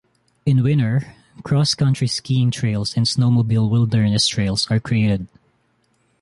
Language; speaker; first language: English; non-native, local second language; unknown